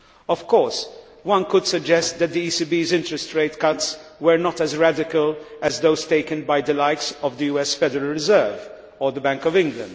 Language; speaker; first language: English; non-native, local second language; Maltese